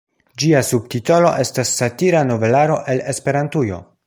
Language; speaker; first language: Esperanto; non-native, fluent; Polish